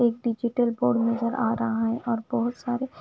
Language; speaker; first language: Hindi; non-native, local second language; Punjabi